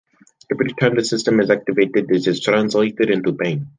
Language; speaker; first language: English; native; English